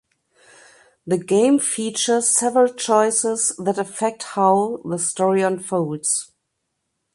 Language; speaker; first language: English; non-native, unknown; German